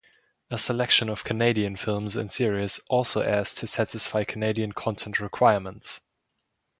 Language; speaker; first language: English; non-native, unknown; German